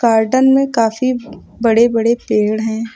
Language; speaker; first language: Hindi; native; Hindi